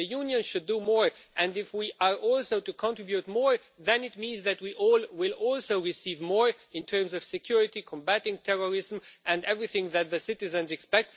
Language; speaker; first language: English; non-native, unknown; Romanian